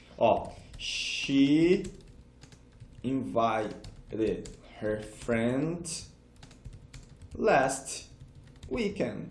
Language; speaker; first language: English; non-native, fluent; Portuguese